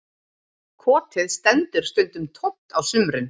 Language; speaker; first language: Icelandic; native; Icelandic